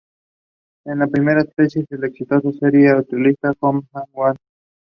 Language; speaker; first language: English; non-native, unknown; Spanish